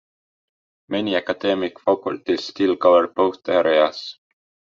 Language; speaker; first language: English; non-native, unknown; Estonian